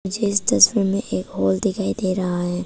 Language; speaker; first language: Hindi; early bilingual, other home language; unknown